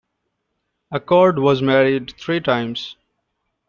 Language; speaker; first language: English; non-native, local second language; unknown